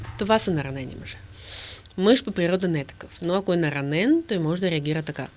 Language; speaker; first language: Bulgarian; non-native, fluent; Russian